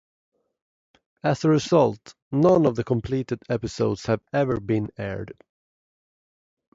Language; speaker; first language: English; non-native, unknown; Swedish